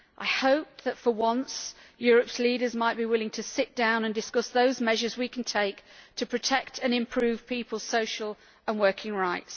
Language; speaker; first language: English; native; English